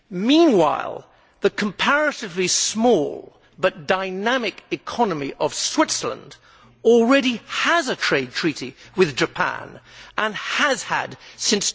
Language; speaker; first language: English; native; English